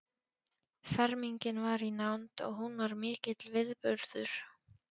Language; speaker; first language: Icelandic; non-native, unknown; Polish